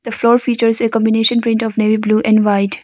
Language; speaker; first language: English; non-native, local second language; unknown